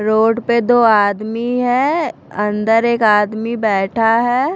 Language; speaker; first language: Hindi; non-native, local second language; Punjabi